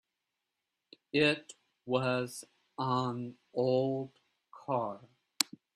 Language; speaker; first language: English; native; English